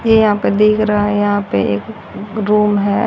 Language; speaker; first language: Hindi; native; Hindi